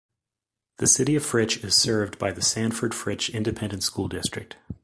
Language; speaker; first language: English; native; English